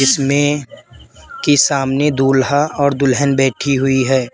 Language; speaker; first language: Hindi; native; Hindi